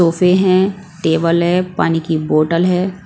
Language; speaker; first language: Hindi; non-native, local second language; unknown